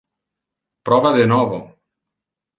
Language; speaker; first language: Interlingua; non-native, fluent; Italian